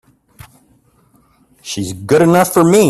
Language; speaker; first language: English; native; English